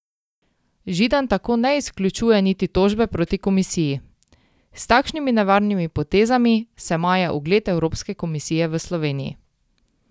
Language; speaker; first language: Slovenian; native; Slovenian